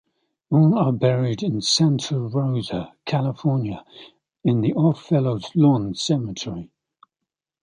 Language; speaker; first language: English; native; English